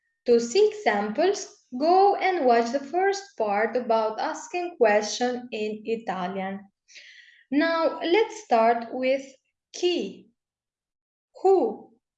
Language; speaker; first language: English; non-native, fluent; Italian